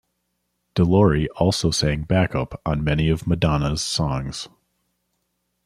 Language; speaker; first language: English; native; English